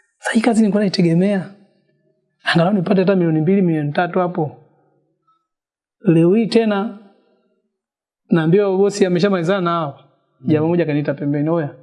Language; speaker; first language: Swahili; native; Swahili